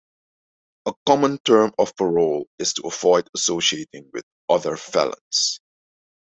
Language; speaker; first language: English; non-native, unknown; Dutch